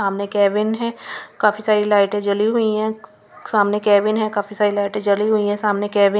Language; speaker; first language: Hindi; non-native, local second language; Punjabi